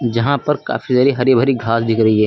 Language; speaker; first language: Hindi; native; Hindi